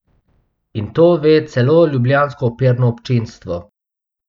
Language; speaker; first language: Slovenian; non-native, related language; Bosnian